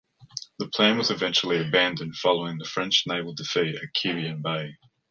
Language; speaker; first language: English; native; English